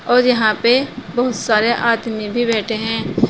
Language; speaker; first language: Hindi; native; Hindi